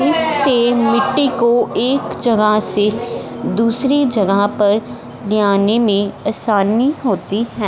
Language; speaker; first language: Hindi; non-native, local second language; Punjabi